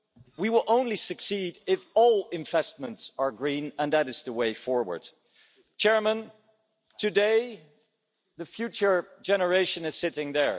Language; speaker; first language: English; non-native, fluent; Dutch